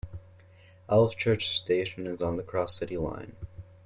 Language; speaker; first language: English; native; English